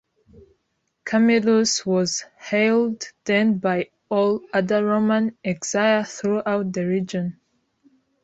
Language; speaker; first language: English; non-native, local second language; Kinyarwanda